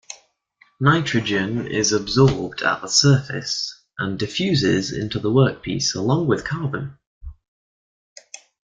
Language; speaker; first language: English; native; English